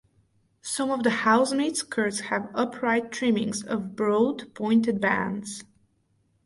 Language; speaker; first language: English; non-native, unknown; Bulgarian